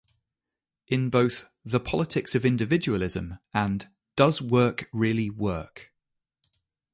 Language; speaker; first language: English; native; English